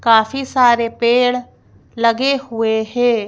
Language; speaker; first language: Hindi; native; Hindi